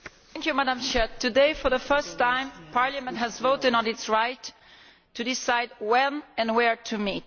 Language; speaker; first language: English; non-native, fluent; Italian